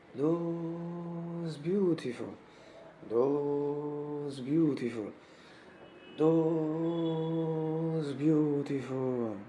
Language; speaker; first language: English; non-native, fluent; Italian